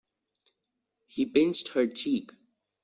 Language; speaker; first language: English; non-native, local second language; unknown